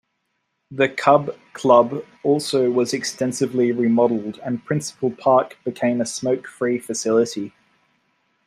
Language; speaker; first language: English; native; English